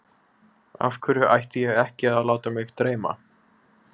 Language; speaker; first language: Icelandic; native; Icelandic